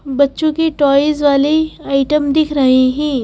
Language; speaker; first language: Hindi; native; Hindi